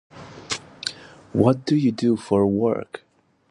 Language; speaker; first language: English; native; English